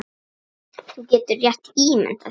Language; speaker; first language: Icelandic; native; Icelandic